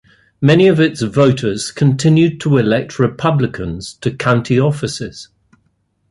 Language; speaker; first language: English; native; English